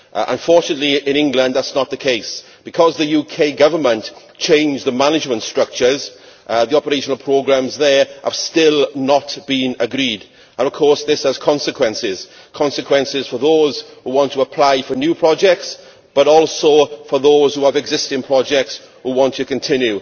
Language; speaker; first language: English; native; English